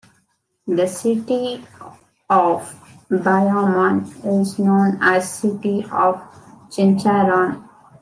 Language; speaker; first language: English; non-native, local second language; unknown